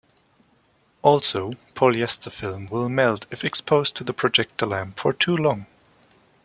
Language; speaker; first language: English; non-native, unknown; German